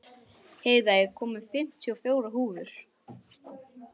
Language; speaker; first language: Icelandic; non-native, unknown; English